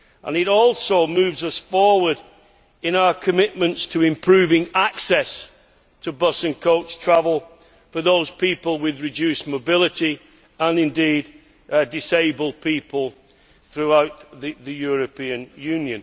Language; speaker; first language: English; native; English